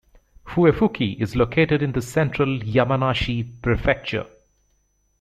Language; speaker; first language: English; native; English